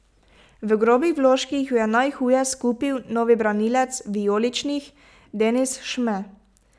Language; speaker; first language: Slovenian; native; Slovenian